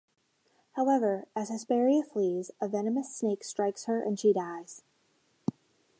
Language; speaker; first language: English; native; English